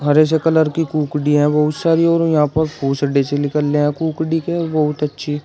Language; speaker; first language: Hindi; native; Hindi